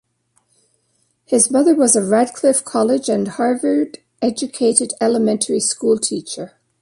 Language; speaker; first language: English; native; English